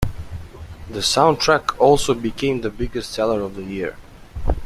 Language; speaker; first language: English; native; English